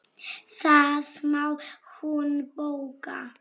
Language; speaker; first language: Icelandic; non-native, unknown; Polish